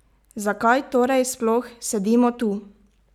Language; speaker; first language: Slovenian; native; Slovenian